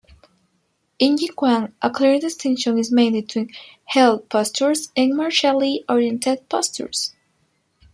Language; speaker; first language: English; non-native, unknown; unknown